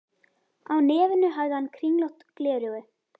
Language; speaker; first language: Icelandic; native; Icelandic